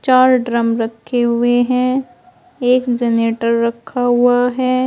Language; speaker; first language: Hindi; native; Hindi